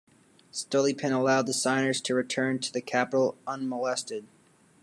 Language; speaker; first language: English; native; English